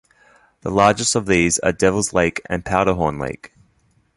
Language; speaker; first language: English; native; English